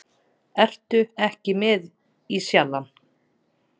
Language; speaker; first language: Icelandic; native; Icelandic